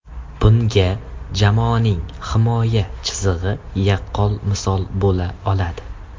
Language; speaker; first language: Uzbek; native; Uzbek